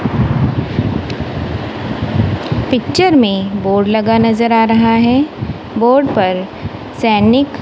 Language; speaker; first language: Hindi; non-native, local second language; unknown